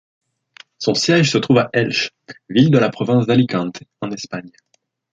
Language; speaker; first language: French; native; French